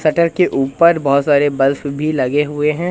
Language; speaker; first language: Hindi; native; Hindi